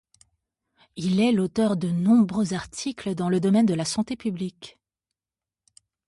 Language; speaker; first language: French; native; French